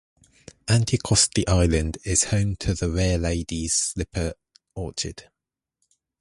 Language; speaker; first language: English; native; English